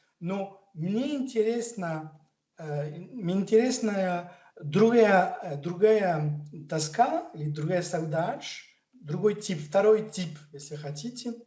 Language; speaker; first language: Russian; non-native, fluent; French